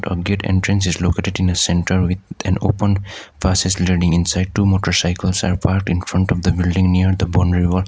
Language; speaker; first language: English; non-native, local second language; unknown